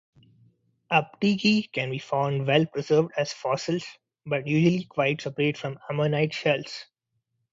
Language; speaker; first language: English; non-native, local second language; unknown